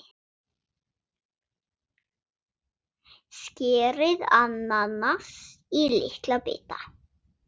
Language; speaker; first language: Icelandic; non-native, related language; Swedish